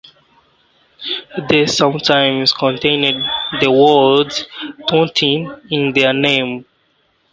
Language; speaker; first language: English; native; English